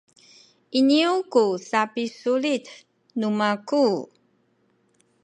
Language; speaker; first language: Sakizaya; non-native, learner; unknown